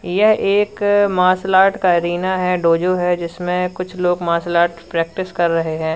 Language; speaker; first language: Hindi; native; Hindi